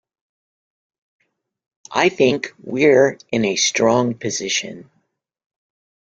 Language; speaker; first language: English; native; English